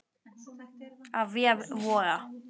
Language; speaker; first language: Icelandic; native; Icelandic